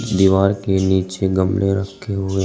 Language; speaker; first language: Hindi; native; Hindi